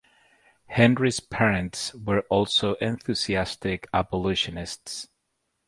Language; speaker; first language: English; native; English